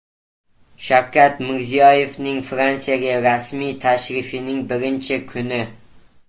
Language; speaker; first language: Uzbek; native; Uzbek